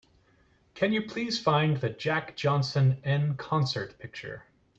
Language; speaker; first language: English; native; English